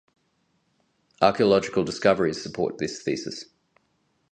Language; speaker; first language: English; native; English